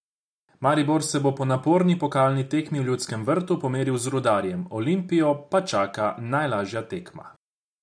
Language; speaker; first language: Slovenian; non-native, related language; Croatian